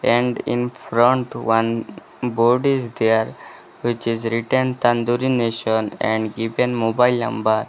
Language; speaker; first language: English; non-native, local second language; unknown